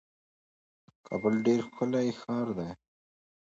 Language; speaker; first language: English; non-native, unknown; Pashto